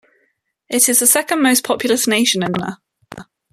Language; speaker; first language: English; native; English